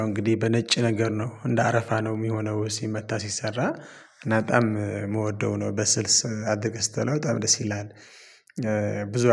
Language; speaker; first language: Amharic; non-native, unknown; Tigrinya